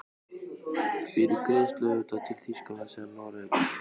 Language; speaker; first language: Icelandic; native; Icelandic